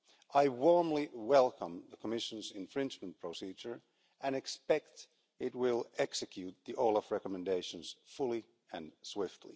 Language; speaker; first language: English; non-native, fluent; Finnish